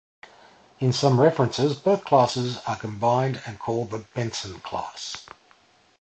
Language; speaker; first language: English; native; English